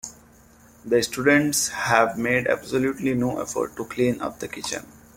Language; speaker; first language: English; non-native, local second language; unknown